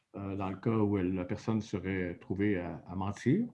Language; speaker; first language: French; native; French